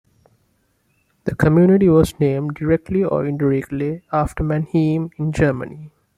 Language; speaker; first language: English; non-native, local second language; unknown